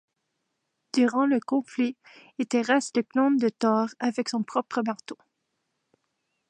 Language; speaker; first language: French; native; French